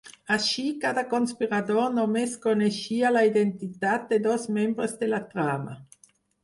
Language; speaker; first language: Catalan; non-native, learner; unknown